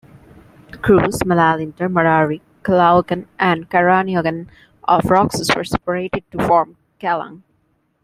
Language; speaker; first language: English; non-native, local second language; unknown